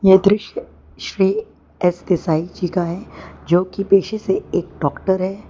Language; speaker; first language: Hindi; non-native, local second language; Gujarati